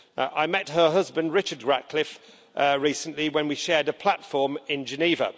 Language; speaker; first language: English; native; English